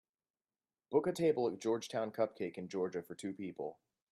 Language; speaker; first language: English; native; English